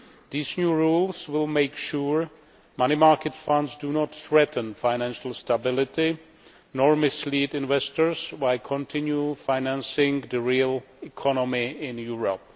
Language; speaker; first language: English; non-native, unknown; Czech